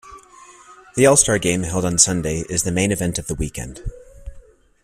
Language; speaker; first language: English; native; English